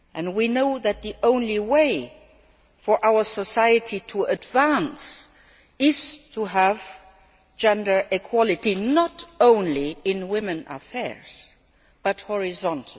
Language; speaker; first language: English; non-native, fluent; Luxembourgish